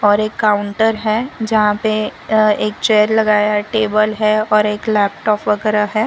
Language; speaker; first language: Hindi; non-native, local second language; Gujarati